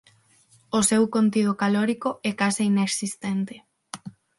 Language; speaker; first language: Galician; non-native, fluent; Spanish